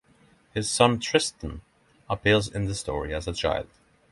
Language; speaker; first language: English; non-native, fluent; Norwegian